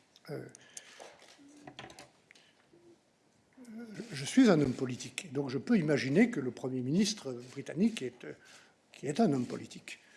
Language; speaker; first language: French; native; French